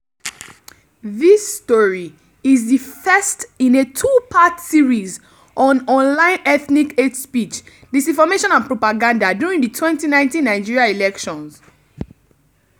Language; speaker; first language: English; non-native, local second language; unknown